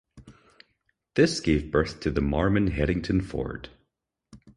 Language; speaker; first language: English; native; English